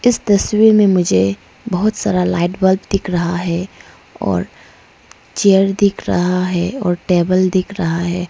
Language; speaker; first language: Hindi; non-native, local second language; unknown